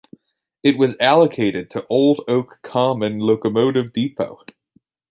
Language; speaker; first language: English; native; English